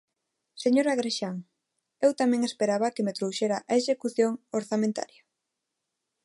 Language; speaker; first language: Galician; non-native, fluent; Spanish